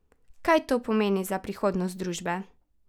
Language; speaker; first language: Slovenian; native; Slovenian